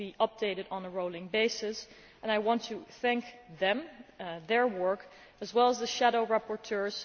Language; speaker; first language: English; non-native, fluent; Dutch